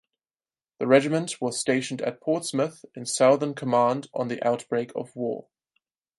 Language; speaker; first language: English; non-native, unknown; German